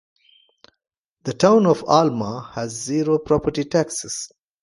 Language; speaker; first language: English; non-native, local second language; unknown